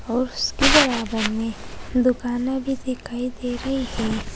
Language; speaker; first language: Hindi; native; Hindi